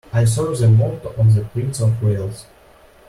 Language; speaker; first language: English; non-native, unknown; Russian